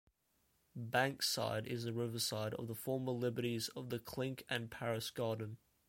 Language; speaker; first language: English; native; English